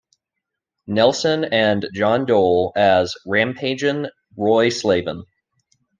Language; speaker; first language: English; native; English